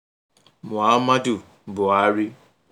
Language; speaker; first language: English; non-native, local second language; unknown